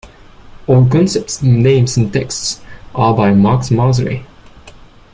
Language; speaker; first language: English; non-native, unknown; French